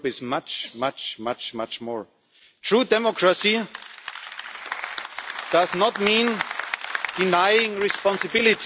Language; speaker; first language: English; non-native, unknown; German